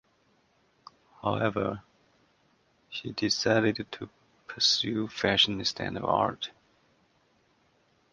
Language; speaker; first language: English; native; English